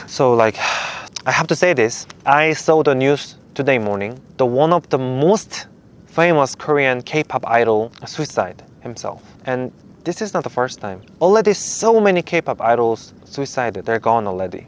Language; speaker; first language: English; non-native, fluent; Korean